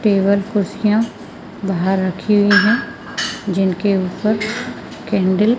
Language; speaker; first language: Hindi; native; Hindi